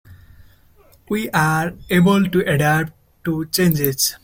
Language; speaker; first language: English; non-native, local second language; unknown